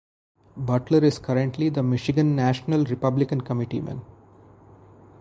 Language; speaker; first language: English; non-native, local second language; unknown